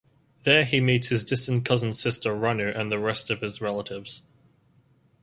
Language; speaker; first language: English; native; English